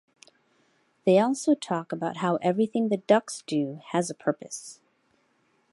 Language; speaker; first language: English; native; English